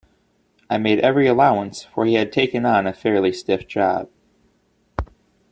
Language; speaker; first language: English; native; English